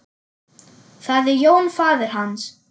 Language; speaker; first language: Icelandic; non-native, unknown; German